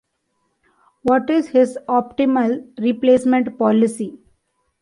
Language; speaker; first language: English; non-native, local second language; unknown